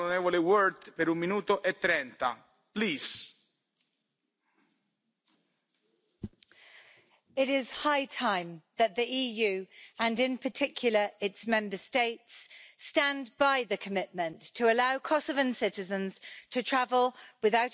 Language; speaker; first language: English; native; English